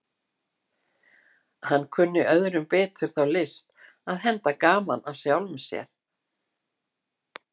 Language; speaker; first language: Icelandic; native; Icelandic